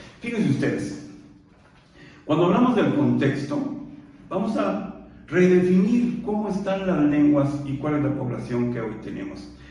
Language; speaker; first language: Spanish; non-native, local second language; Purepecha